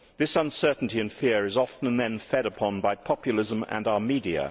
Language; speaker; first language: English; native; English